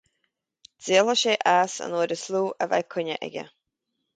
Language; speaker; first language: Irish; native; Irish